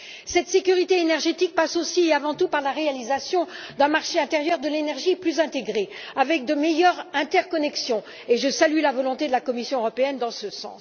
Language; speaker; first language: French; native; French